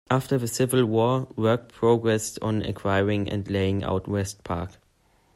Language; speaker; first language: English; non-native, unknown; German